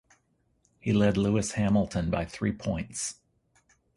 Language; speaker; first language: English; native; English